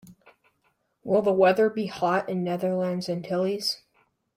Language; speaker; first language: English; native; English